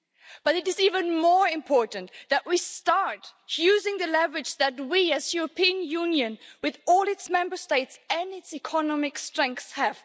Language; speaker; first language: English; non-native, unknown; German